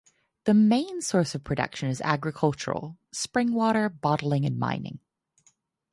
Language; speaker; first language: English; non-native, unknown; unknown